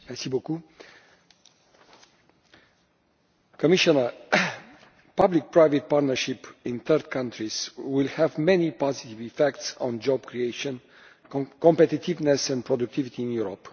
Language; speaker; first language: English; non-native, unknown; Romanian